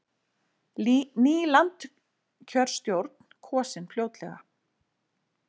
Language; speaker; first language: Icelandic; native; Icelandic